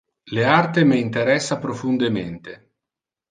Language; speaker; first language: Interlingua; non-native, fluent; Italian